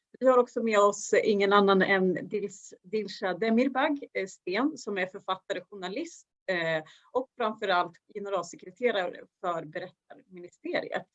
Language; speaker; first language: Swedish; non-native, fluent; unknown